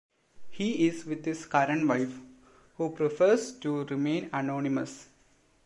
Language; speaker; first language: English; non-native, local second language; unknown